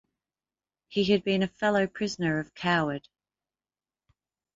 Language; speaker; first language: English; native; English